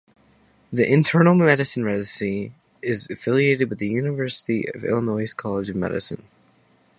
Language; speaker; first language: English; native; English